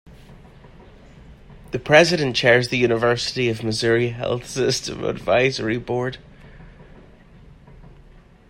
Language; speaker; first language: English; native; English